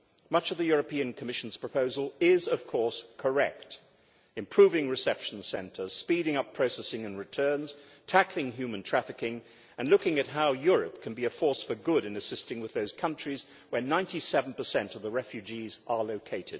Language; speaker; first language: English; native; English